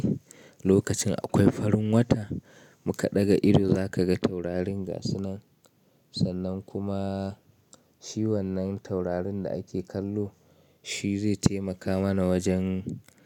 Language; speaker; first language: Hausa; native; Hausa